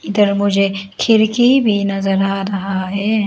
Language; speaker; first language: Hindi; non-native, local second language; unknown